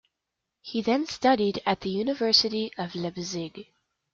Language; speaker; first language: English; native; English